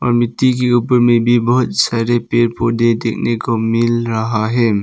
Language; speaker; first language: Hindi; early bilingual, other home language; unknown